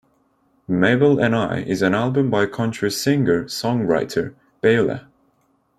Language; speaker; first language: English; non-native, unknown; Turkish